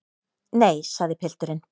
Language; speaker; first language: Icelandic; native; Icelandic